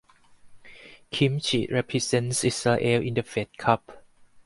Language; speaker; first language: English; non-native, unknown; Thai